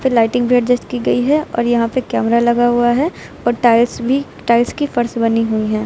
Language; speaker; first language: Hindi; native; Hindi